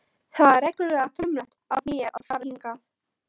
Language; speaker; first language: Icelandic; non-native, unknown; Polish